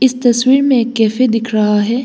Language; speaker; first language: Hindi; non-native, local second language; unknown